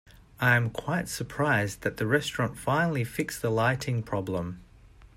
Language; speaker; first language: English; native; English